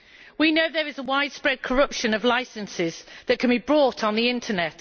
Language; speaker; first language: English; native; English